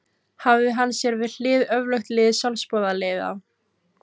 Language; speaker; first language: Icelandic; non-native, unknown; Filipino